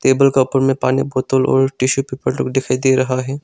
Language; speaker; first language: Hindi; non-native, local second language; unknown